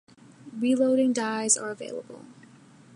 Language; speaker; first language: English; native; English